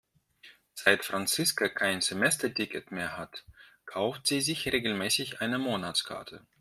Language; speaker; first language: German; non-native, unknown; Russian